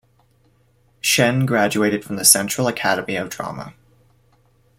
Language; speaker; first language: English; native; English